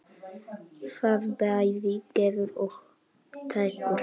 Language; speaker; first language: Icelandic; non-native, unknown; Polish